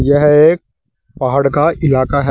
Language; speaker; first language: Hindi; native; Hindi